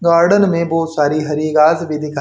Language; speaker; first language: Hindi; native; Hindi